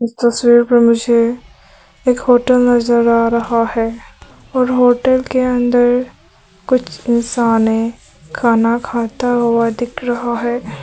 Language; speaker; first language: Hindi; non-native, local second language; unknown